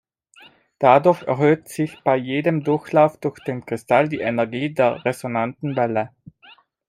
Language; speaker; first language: German; non-native, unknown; Italian